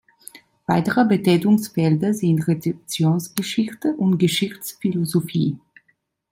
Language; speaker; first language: German; non-native, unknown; Italian